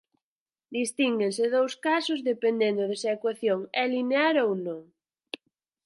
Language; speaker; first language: Galician; native; Galician